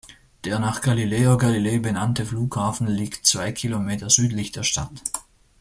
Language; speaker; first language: German; native; German